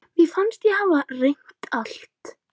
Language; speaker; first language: Icelandic; native; Icelandic